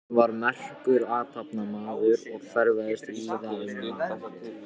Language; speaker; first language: Icelandic; non-native, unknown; Japanese